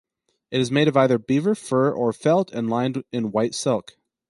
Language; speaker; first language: English; native; English